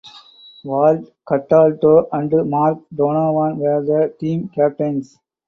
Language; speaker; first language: English; non-native, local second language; Tamil